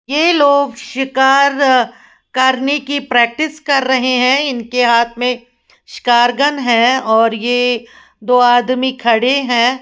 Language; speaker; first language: Hindi; native; Hindi